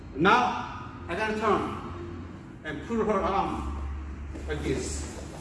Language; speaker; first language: English; non-native, fluent; Korean